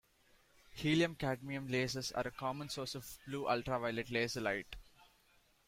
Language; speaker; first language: English; non-native, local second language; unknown